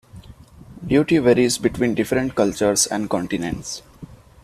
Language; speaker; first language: English; non-native, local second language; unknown